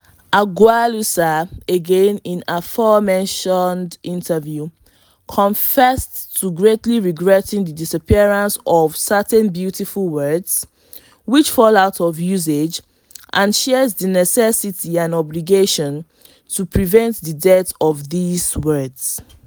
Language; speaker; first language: English; non-native, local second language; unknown